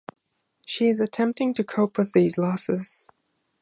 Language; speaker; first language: English; non-native, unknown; German